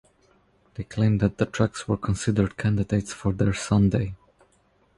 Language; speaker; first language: English; non-native, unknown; Croatian